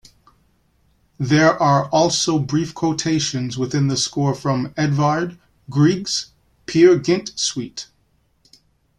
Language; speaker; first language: English; native; English